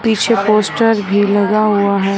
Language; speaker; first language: Hindi; non-native, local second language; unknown